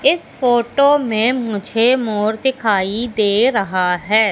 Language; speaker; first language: Hindi; native; Hindi